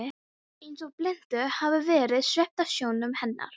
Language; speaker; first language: Icelandic; non-native, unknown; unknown